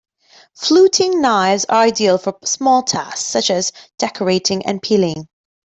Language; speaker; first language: English; native; English